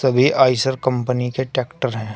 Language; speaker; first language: Hindi; native; Hindi